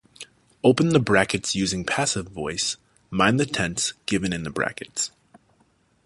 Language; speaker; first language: English; native; English